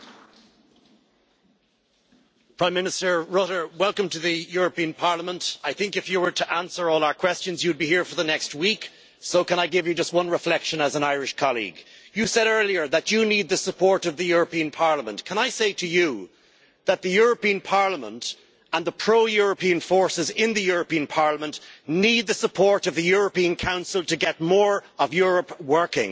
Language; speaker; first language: English; native; English